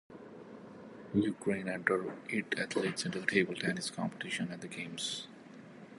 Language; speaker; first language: English; non-native, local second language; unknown